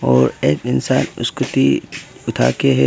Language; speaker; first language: Hindi; non-native, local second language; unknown